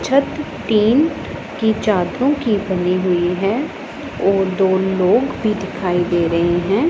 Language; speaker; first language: Hindi; non-native, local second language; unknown